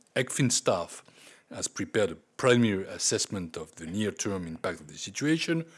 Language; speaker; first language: English; non-native, fluent; French